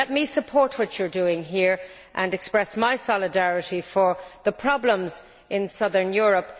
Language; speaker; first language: English; native; English